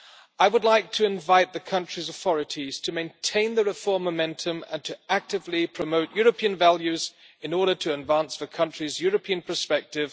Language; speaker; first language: English; non-native, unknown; German